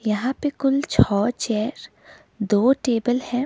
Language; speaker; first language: Hindi; non-native, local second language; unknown